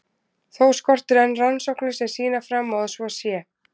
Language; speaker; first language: Icelandic; native; Icelandic